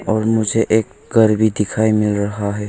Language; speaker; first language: Hindi; non-native, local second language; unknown